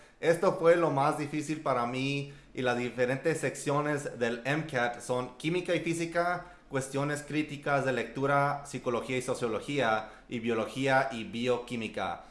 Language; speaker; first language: Spanish; early bilingual, heritage; Spanish